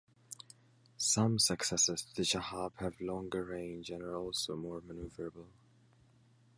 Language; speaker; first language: English; native; English